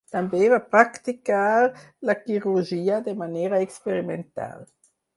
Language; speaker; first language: Catalan; non-native, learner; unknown